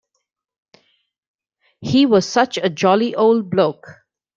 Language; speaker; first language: English; non-native, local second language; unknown